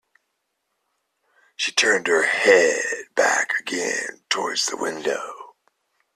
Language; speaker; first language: English; native; English